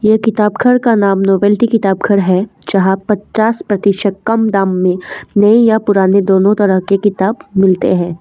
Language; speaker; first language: Hindi; non-native, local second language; Assamese